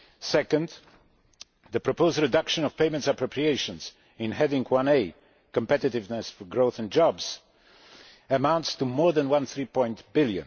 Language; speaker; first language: English; non-native, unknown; Polish